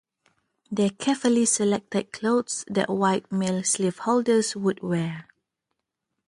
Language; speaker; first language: English; non-native, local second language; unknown